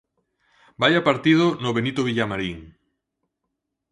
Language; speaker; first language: Galician; non-native, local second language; Spanish